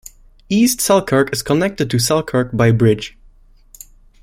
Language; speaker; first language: English; non-native, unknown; German